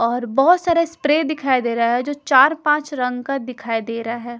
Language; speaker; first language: Hindi; non-native, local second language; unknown